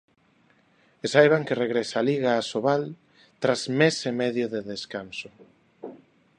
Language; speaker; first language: Galician; non-native, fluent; Spanish